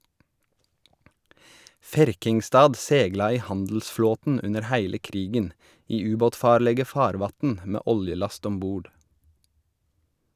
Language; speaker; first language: Norwegian; native; Norwegian